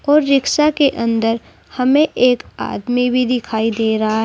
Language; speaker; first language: Hindi; native; Hindi